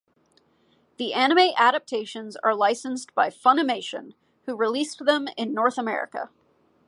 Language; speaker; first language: English; native; English